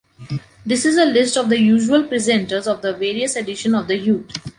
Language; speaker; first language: English; non-native, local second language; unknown